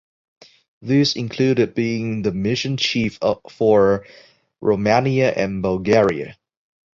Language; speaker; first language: English; non-native, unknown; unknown